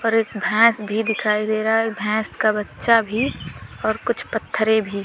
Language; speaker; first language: Hindi; native; Hindi